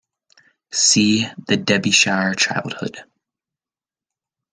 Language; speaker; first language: English; native; English